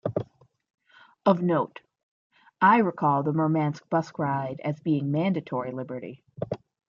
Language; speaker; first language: English; native; English